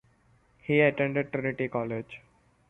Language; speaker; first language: English; non-native, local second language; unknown